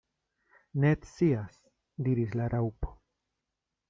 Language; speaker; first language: Esperanto; non-native, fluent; Spanish